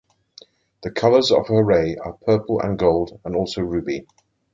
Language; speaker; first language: English; native; English